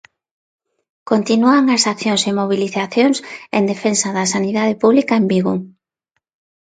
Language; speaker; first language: Galician; non-native, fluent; Spanish